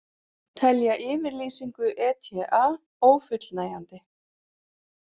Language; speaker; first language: Icelandic; native; Icelandic